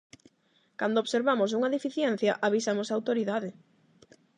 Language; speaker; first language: Galician; non-native, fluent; Spanish